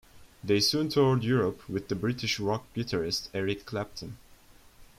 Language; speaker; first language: English; non-native, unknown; Turkish